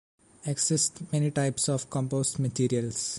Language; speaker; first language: English; non-native, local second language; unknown